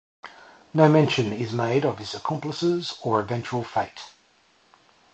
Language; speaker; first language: English; native; English